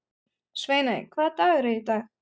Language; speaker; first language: Icelandic; non-native, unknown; German